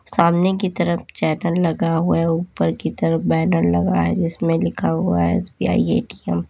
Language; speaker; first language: Hindi; native; Hindi